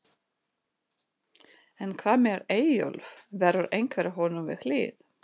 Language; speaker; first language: Icelandic; non-native, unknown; Russian